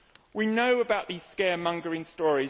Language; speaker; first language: English; native; English